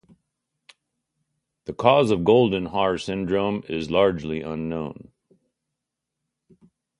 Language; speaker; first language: English; native; English